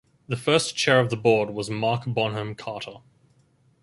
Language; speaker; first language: English; native; English